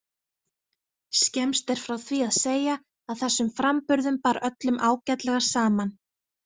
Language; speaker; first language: Icelandic; native; Icelandic